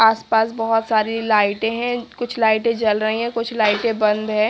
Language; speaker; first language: Hindi; native; Hindi